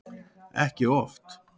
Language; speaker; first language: Icelandic; native; Icelandic